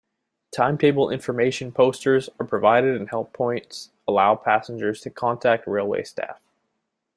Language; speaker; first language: English; native; English